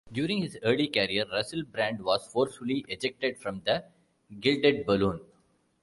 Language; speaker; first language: English; non-native, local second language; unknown